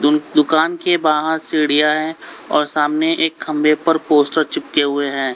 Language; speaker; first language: Hindi; native; Hindi